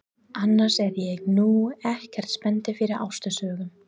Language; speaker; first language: Icelandic; non-native, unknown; English